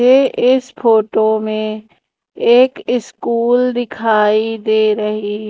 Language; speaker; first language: Hindi; native; Hindi